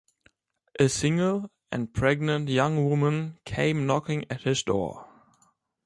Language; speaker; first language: English; non-native, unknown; German